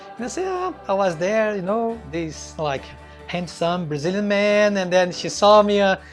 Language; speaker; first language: English; non-native, fluent; Portuguese